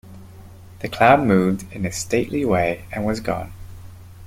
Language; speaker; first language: English; native; English